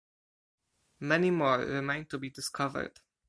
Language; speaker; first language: English; non-native, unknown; Polish